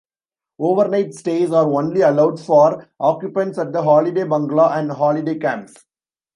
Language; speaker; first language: English; non-native, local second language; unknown